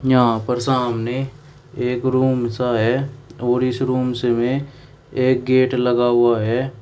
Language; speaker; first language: Hindi; native; Hindi